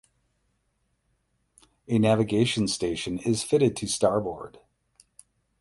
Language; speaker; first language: English; native; English